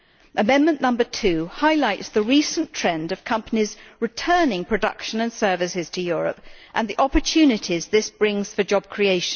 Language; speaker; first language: English; native; English